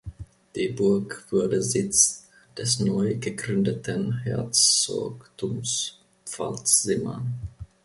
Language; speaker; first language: German; non-native, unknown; Finnish